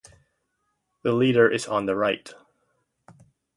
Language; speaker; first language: English; native; English